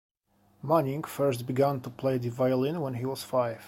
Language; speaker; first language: English; non-native, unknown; Polish